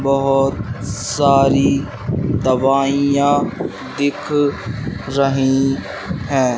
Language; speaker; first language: Hindi; native; Hindi